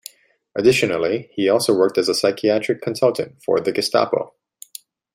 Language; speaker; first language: English; native; English